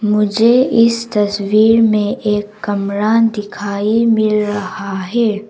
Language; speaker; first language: Hindi; non-native, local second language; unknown